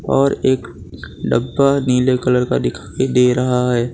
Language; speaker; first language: Hindi; non-native, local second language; Gujarati